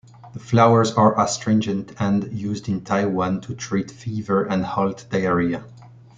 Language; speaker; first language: English; non-native, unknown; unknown